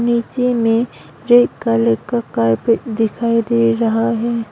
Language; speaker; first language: Hindi; non-native, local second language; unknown